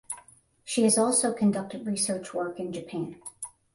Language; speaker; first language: English; native; English